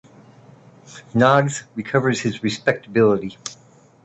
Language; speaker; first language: English; native; English